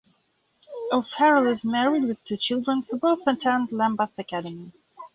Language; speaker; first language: English; non-native, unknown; Belarusian